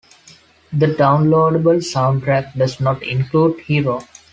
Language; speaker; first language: English; non-native, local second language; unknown